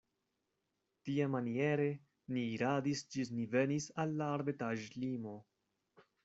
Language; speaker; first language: Esperanto; non-native, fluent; Spanish